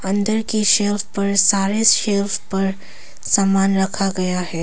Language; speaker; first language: Hindi; non-native, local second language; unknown